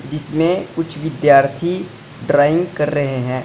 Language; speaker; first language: Hindi; native; Hindi